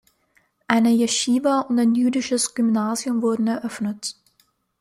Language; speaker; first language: German; native; German